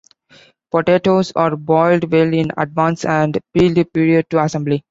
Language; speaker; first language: English; non-native, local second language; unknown